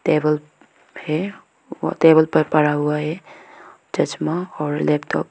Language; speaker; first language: Hindi; non-native, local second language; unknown